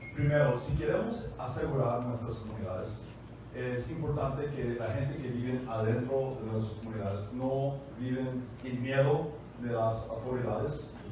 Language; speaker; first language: Spanish; non-native, fluent; English